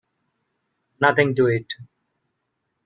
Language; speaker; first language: English; non-native, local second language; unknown